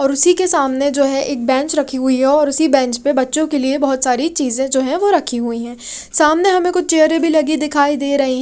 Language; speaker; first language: Hindi; native; Hindi